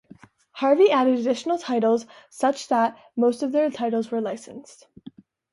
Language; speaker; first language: English; native; English